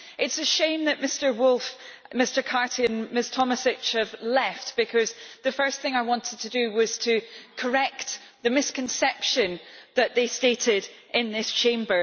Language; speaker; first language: English; native; English